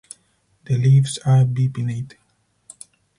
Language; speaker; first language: English; non-native, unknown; Spanish